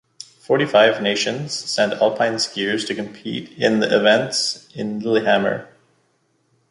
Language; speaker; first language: English; native; English